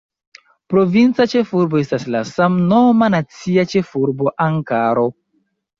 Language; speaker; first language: Esperanto; non-native, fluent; Chinese